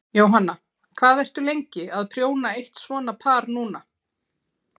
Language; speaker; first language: Icelandic; native; Icelandic